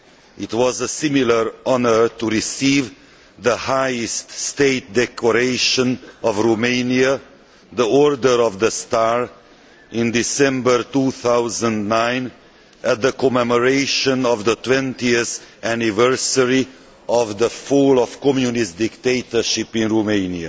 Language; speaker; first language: English; non-native, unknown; Hungarian